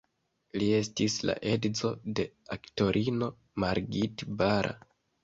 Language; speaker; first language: Esperanto; non-native, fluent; Kinyarwanda